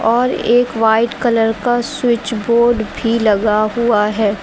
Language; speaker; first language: Hindi; native; Hindi